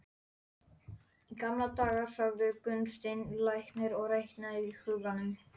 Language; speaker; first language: Icelandic; non-native, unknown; Polish